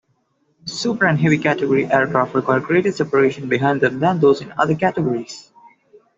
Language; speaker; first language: English; non-native, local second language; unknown